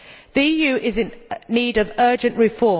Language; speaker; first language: English; native; English